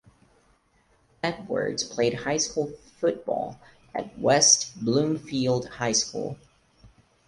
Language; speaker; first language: English; non-native, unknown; Portuguese